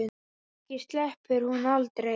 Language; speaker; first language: Icelandic; native; Icelandic